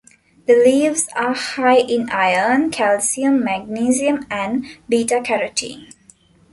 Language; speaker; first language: English; non-native, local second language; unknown